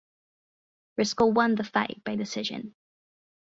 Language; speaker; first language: English; native; English